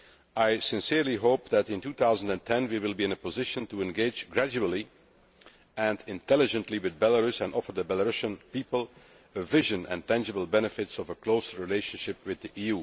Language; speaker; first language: English; non-native, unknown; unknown